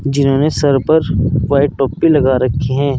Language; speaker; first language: Hindi; native; Hindi